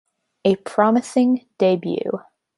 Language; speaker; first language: English; native; English